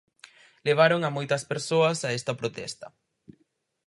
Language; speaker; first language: Galician; native; Galician